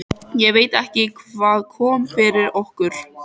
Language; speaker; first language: Icelandic; native; Icelandic